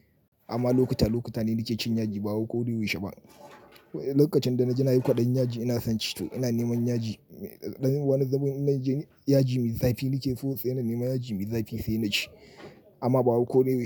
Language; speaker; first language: Hausa; native; Hausa